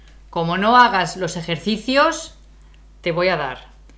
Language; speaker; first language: Spanish; native; Spanish